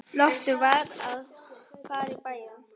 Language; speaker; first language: Icelandic; non-native, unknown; German